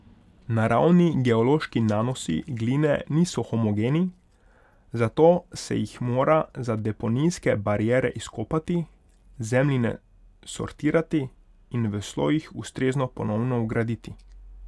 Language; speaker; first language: Slovenian; non-native, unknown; Hungarian